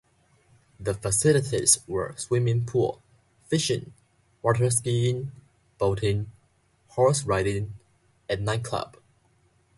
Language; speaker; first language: English; non-native, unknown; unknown